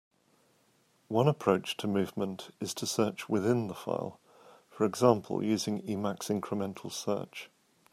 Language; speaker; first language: English; native; English